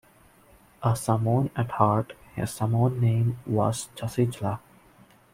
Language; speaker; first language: English; non-native, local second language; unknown